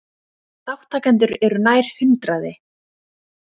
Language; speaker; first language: Icelandic; native; Icelandic